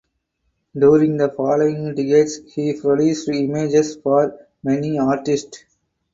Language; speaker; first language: English; non-native, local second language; Tamil